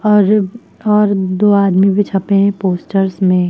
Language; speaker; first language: Hindi; native; Hindi